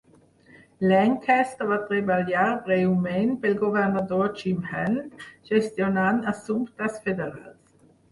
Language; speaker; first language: Catalan; non-native, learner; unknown